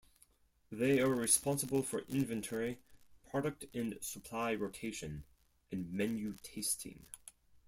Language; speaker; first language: English; non-native, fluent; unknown